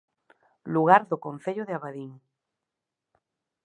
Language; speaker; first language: Galician; native; Galician